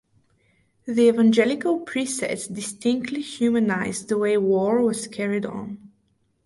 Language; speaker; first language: English; non-native, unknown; Bulgarian